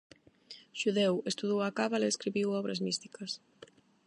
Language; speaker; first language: Galician; non-native, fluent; Spanish